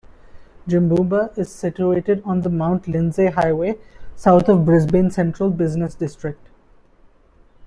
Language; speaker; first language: English; non-native, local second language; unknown